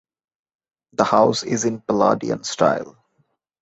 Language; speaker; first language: English; non-native, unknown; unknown